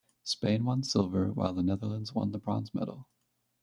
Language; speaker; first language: English; native; English